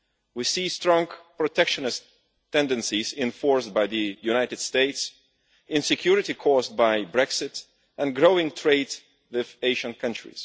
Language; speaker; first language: English; non-native, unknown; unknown